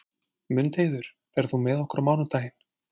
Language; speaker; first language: Icelandic; native; Icelandic